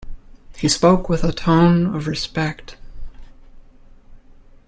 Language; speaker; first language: English; native; English